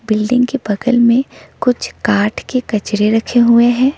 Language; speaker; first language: Hindi; non-native, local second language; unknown